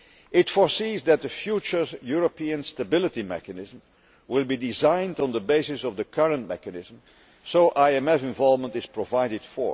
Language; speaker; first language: English; non-native, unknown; Dutch